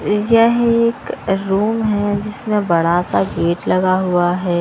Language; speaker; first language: Hindi; non-native, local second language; Punjabi